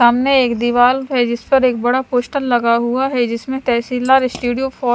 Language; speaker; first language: Hindi; non-native, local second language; Punjabi